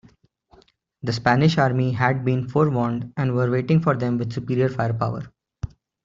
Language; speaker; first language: English; non-native, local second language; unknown